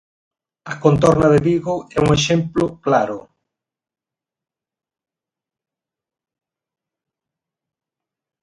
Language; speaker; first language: Galician; native; Galician